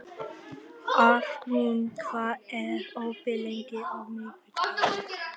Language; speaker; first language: Icelandic; non-native, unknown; Vietnamese